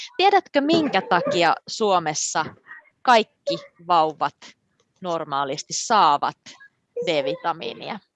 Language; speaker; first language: Finnish; native; Finnish